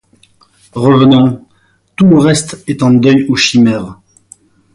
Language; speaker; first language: French; native; French